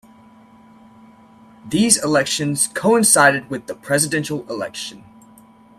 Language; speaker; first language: English; native; English